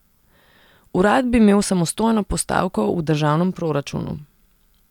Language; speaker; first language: Slovenian; non-native, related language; Serbian